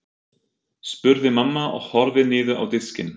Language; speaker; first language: Icelandic; non-native, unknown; German